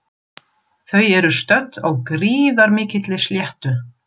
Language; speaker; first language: Icelandic; non-native, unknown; German